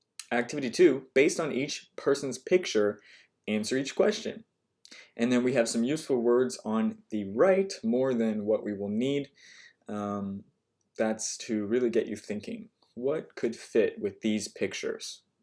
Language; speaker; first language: English; native; English